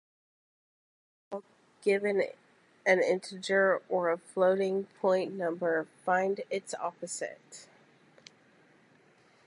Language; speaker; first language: English; native; English